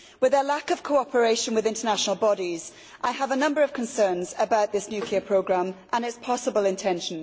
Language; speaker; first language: English; native; English